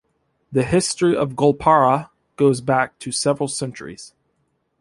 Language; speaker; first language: English; native; English